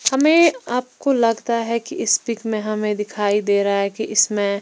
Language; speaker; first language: Hindi; non-native, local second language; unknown